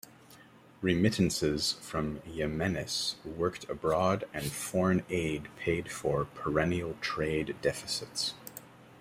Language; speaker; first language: English; native; English